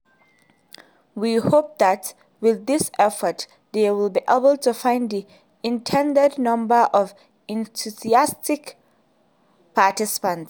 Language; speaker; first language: English; non-native, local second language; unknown